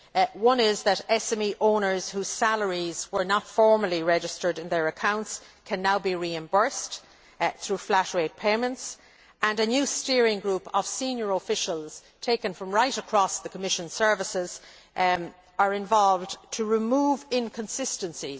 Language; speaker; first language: English; native; English